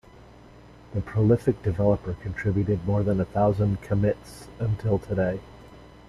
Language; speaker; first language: English; native; English